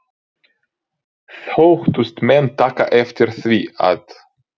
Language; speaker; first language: Icelandic; non-native, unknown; Ukrainian